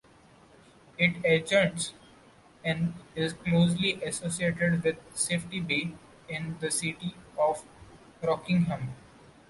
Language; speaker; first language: English; non-native, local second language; Marathi